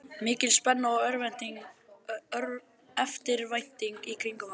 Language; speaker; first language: Icelandic; native; Icelandic